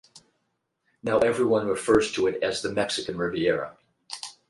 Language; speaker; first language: English; native; English